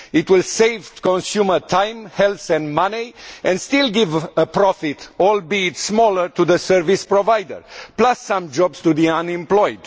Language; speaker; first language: English; non-native, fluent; Romanian